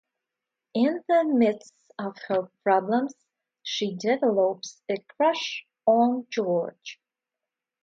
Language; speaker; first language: English; non-native, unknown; Russian